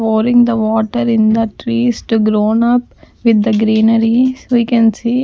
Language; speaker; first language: English; non-native, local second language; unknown